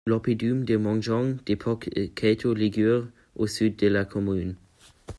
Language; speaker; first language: French; non-native, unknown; German